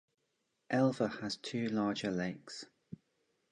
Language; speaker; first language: English; native; English